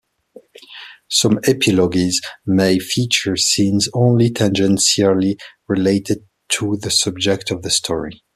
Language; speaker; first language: English; non-native, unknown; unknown